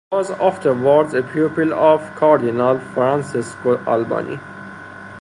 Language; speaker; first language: English; non-native, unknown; Persian